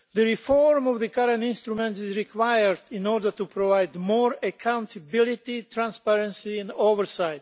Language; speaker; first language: English; non-native, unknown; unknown